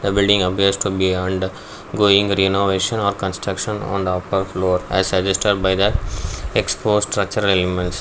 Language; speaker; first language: English; non-native, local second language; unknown